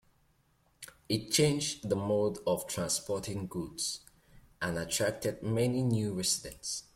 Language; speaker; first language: English; native; English